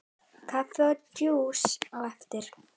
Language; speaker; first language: Icelandic; native; Icelandic